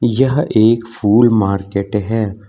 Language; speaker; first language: Hindi; native; Hindi